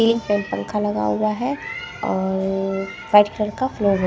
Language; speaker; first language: Hindi; non-native, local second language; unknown